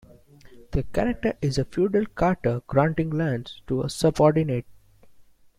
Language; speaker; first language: English; non-native, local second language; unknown